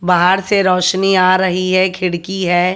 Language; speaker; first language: Hindi; native; Hindi